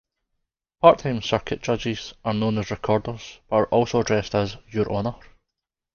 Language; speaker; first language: English; native; English